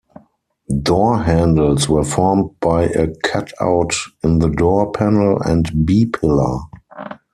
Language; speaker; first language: English; non-native, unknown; German